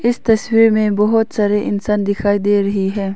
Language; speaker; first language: Hindi; non-native, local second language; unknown